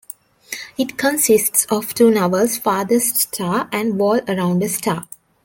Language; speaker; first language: English; non-native, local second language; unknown